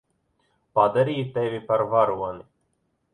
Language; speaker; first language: Latvian; non-native, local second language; Russian